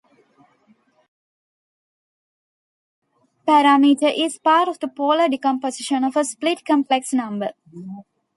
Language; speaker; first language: English; non-native, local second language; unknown